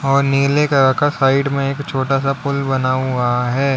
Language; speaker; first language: Hindi; native; Hindi